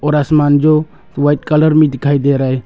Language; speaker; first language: Hindi; early bilingual, other home language; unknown